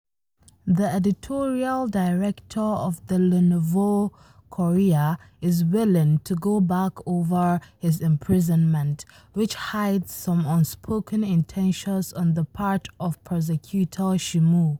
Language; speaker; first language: English; non-native, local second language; Hausa